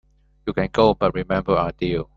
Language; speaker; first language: English; non-native, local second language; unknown